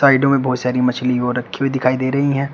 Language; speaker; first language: Hindi; native; Hindi